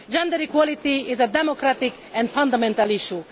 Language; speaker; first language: English; non-native, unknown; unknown